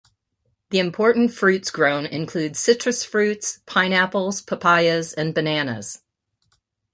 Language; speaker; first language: English; native; English